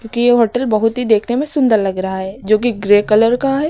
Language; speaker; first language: Hindi; native; Hindi